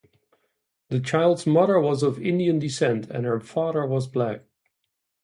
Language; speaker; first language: English; non-native, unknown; Dutch